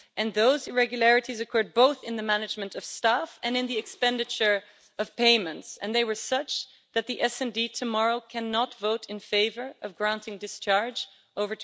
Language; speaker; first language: English; non-native, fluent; Dutch